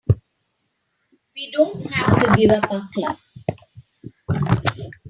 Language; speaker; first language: English; non-native, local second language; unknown